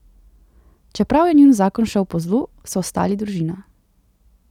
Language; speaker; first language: Slovenian; native; Slovenian